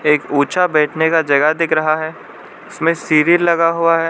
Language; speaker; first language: Hindi; non-native, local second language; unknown